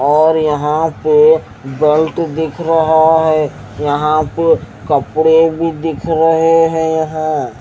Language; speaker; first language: Hindi; native; Hindi